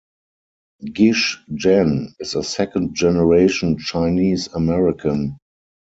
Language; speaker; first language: English; non-native, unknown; German